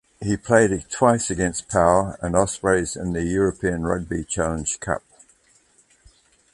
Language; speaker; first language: English; native; English